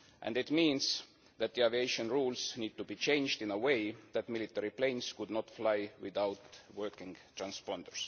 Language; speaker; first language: English; non-native, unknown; Estonian